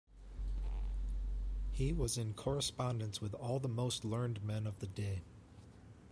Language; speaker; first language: English; native; English